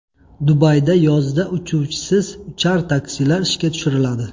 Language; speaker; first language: Uzbek; native; Uzbek